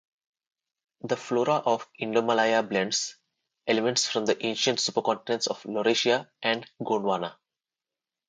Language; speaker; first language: English; non-native, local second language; Telugu